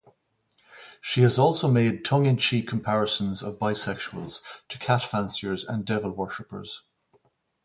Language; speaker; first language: English; native; English